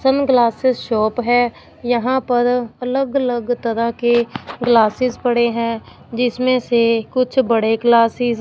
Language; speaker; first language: Hindi; non-native, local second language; Punjabi